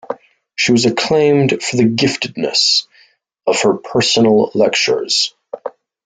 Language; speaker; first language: English; native; English